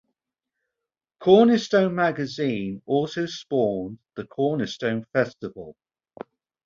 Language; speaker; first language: English; native; English